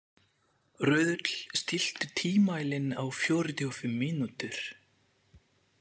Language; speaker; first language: Icelandic; non-native, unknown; French